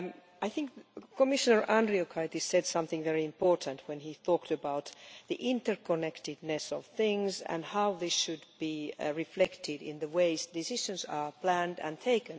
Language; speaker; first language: English; non-native, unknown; Finnish